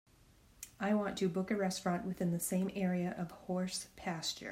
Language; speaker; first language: English; native; English